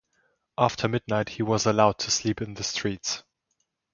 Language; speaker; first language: English; non-native, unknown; German